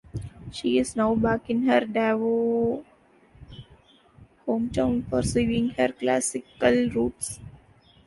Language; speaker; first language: English; non-native, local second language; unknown